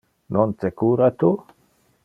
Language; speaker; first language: Interlingua; non-native, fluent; Dutch